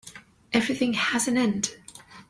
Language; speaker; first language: English; native; English